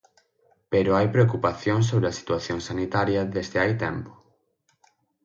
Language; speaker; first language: Galician; native; Galician